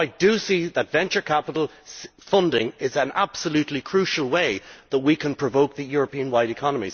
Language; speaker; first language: English; native; English